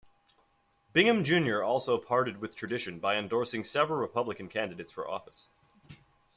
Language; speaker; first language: English; native; English